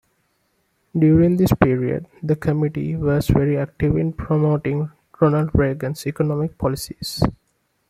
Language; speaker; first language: English; non-native, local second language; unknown